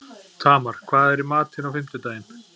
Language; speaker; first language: Icelandic; native; Icelandic